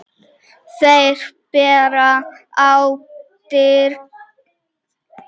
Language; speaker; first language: Icelandic; non-native, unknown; Czech